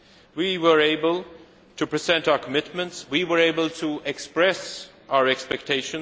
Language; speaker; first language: English; non-native, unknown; Swedish